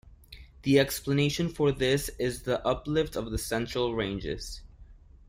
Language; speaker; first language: English; non-native, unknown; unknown